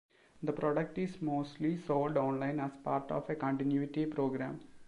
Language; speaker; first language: English; non-native, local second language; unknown